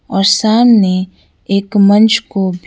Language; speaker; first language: Hindi; non-native, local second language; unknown